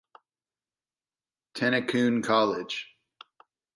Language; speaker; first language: English; native; English